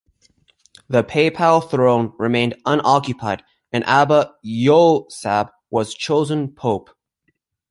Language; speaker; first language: English; native; English